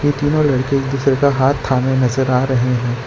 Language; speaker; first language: Hindi; non-native, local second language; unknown